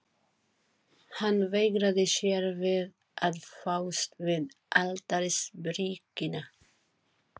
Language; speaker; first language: Icelandic; non-native, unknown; Filipino